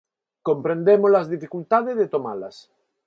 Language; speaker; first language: Galician; non-native, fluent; Spanish